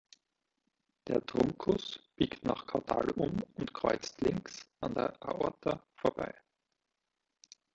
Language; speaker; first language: German; native; German